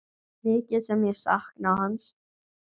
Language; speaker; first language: Icelandic; native; Icelandic